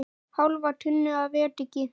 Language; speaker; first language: Icelandic; native; Icelandic